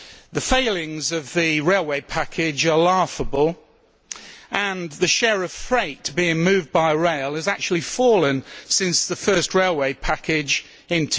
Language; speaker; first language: English; native; English